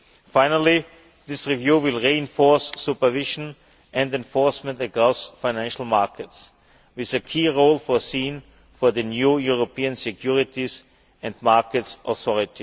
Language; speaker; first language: English; non-native, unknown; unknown